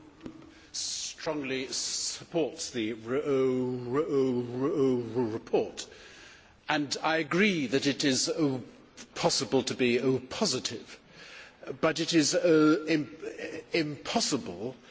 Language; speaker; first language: English; native; English